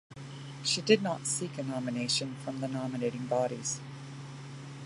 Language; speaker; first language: English; native; English